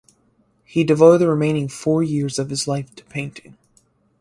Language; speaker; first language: English; native; English